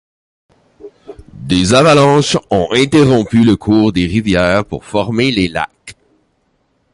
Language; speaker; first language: French; native; French